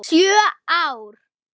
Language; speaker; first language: Icelandic; non-native, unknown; German